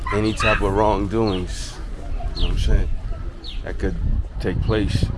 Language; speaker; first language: English; native; English